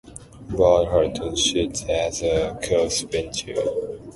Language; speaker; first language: English; non-native, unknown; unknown